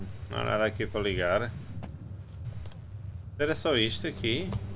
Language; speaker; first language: Portuguese; native; Portuguese